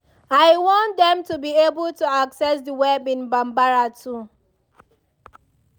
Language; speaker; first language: English; non-native, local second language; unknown